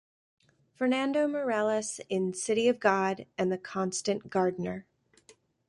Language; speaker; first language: English; native; English